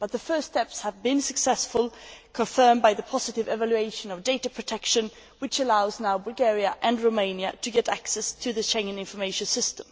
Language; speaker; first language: English; non-native, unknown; Swedish